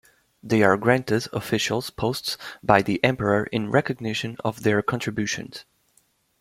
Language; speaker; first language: English; native; English